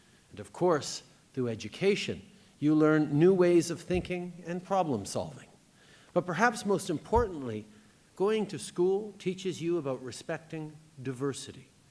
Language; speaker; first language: English; native; English